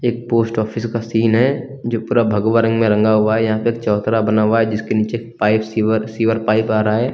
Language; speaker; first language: Hindi; native; Hindi